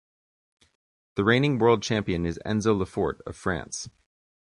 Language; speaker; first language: English; native; English